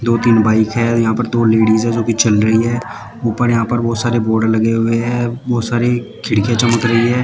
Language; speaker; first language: Hindi; native; Hindi